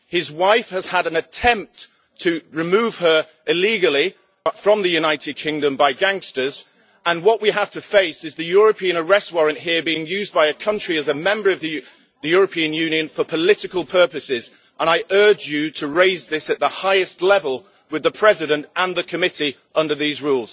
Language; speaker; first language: English; native; English